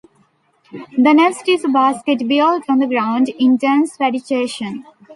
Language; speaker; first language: English; non-native, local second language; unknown